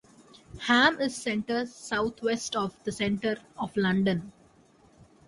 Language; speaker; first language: English; native; English